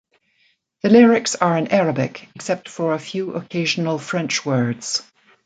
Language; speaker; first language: English; native; English